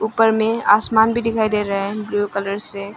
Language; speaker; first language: Hindi; non-native, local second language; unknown